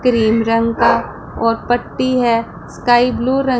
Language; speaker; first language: Hindi; non-native, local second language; Punjabi